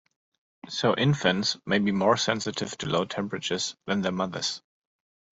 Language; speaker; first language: English; non-native, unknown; German